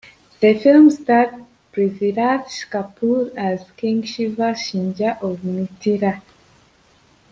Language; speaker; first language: English; native; English